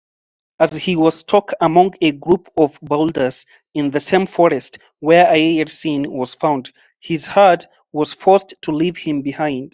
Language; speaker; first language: English; non-native, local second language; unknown